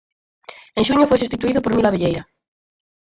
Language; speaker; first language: Galician; native; Galician